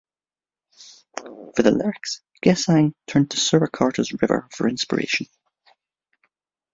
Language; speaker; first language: English; native; English